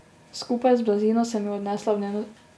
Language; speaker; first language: Slovenian; native; Slovenian